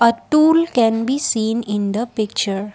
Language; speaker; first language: English; non-native, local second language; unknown